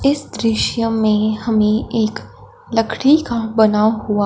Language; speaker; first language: Hindi; non-native, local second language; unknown